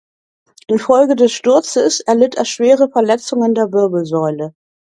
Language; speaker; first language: German; native; German